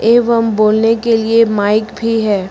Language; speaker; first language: Hindi; native; Hindi